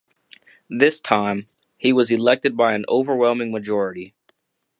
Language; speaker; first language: English; native; English